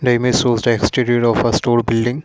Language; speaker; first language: English; non-native, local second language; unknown